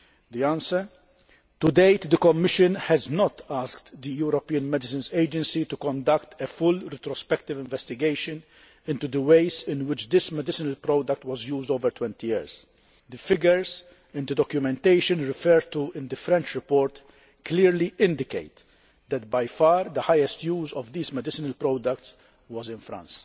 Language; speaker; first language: English; non-native, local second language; Maltese